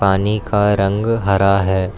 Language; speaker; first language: Hindi; non-native, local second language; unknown